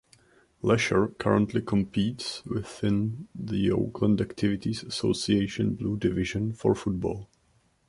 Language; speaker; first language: English; non-native, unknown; Czech